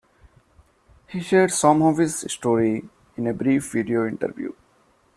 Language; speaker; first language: English; non-native, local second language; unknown